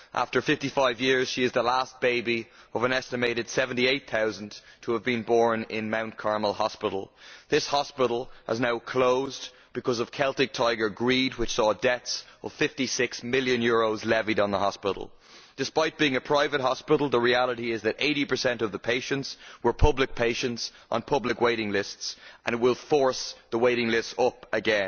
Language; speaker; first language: English; native; English